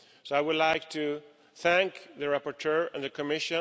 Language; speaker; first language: English; non-native, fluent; Swedish